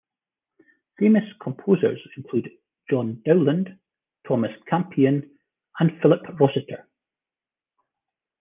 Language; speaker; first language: English; native; English